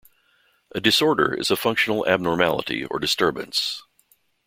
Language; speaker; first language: English; native; English